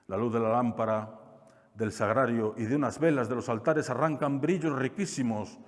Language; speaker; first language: Spanish; non-native, local second language; Galician